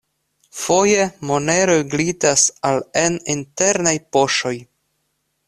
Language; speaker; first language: Esperanto; non-native, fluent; Russian